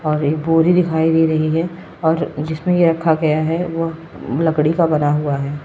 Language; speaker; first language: Hindi; native; Hindi